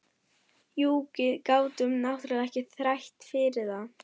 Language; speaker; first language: Icelandic; non-native, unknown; German